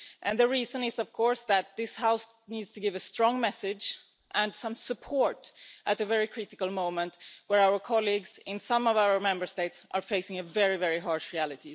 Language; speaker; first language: English; non-native, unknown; Swedish